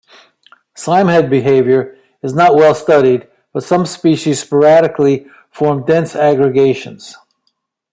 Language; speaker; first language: English; native; English